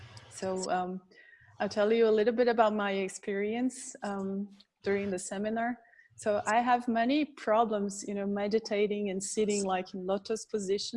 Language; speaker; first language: English; non-native, fluent; Portuguese